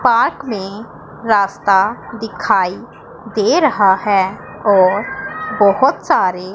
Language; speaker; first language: Hindi; non-native, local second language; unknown